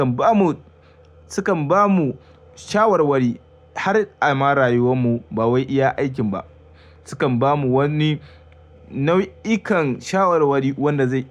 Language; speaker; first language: Hausa; native; Hausa